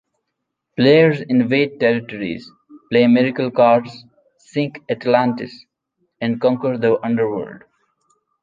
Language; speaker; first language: English; non-native, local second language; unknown